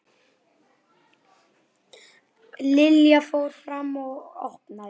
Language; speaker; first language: Icelandic; native; Icelandic